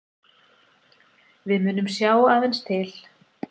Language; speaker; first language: Icelandic; native; Icelandic